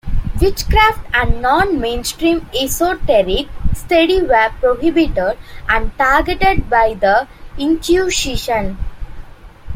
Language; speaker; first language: English; non-native, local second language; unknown